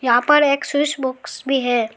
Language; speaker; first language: Hindi; non-native, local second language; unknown